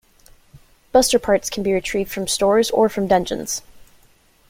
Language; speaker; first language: English; native; English